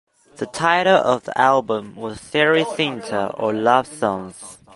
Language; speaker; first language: English; non-native, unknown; Chinese